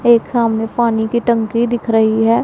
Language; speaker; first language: Hindi; non-native, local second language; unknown